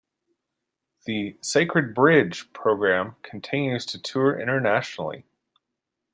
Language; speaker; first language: English; native; English